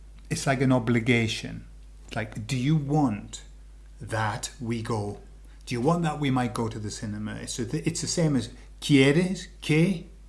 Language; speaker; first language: English; native; English